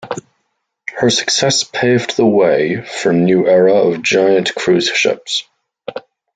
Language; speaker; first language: English; native; English